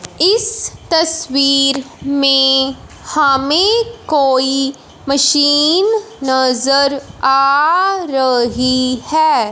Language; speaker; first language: Hindi; non-native, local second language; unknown